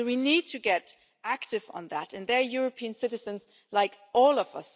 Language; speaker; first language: English; non-native, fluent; German